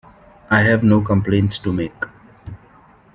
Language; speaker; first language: English; non-native, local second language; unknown